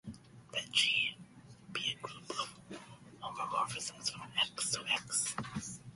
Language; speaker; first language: English; native; English